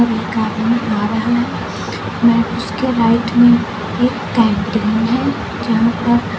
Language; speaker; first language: Hindi; native; Hindi